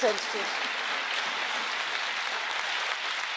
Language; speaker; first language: English; native; English